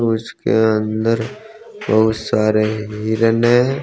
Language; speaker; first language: Hindi; native; Hindi